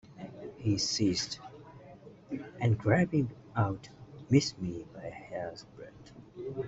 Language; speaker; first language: English; native; English